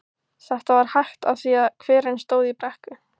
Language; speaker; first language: Icelandic; native; Icelandic